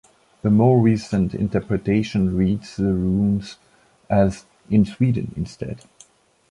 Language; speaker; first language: English; non-native, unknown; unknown